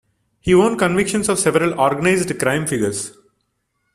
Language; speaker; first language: English; non-native, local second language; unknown